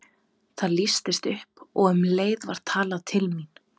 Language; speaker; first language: Icelandic; non-native, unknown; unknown